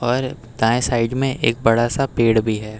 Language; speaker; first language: Hindi; native; Hindi